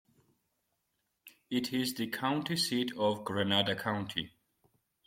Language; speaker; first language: English; non-native, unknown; Georgian